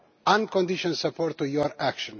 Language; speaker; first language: English; non-native, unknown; Romanian